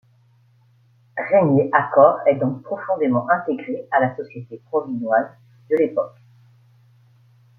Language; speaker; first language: French; native; French